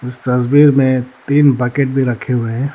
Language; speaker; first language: Hindi; non-native, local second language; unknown